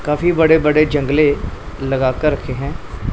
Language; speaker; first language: Hindi; non-native, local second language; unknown